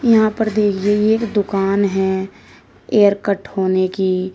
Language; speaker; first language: Hindi; native; Hindi